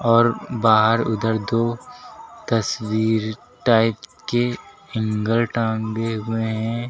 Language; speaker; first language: Hindi; native; Hindi